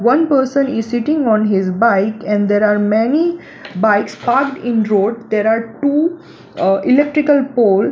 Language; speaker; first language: English; non-native, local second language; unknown